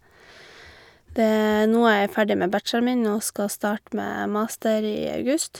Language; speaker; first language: Norwegian; native; Norwegian